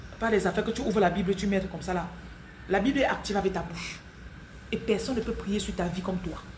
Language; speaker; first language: French; non-native, local second language; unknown